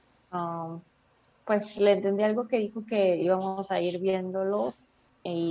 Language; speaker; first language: Spanish; native; Spanish